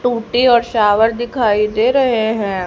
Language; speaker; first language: Hindi; native; Hindi